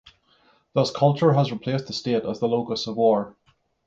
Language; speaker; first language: English; native; English